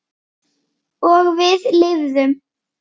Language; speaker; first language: Icelandic; native; Icelandic